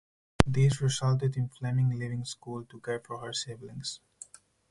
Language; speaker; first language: English; non-native, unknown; Spanish